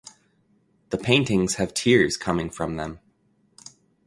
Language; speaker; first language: English; native; English